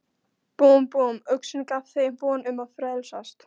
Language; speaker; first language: Icelandic; non-native, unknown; Polish